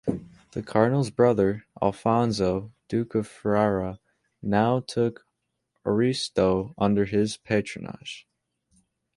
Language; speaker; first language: English; native; English